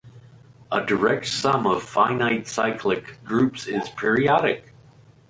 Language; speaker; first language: English; native; English